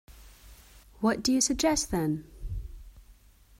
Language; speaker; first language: English; non-native, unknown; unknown